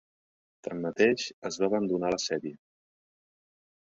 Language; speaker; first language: Catalan; native; Catalan